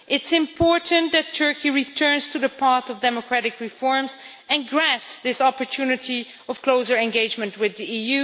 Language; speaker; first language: English; non-native, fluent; Dutch